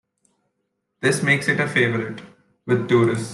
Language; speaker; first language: English; non-native, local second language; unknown